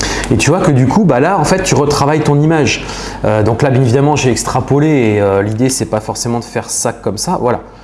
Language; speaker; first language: French; native; French